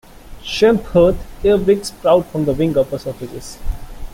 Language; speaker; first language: English; non-native, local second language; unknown